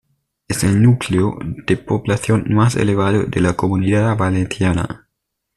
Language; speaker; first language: Spanish; native; Spanish